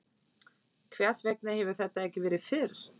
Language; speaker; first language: Icelandic; non-native, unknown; German